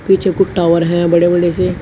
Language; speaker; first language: Hindi; native; Hindi